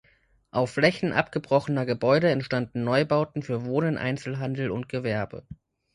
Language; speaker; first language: German; native; German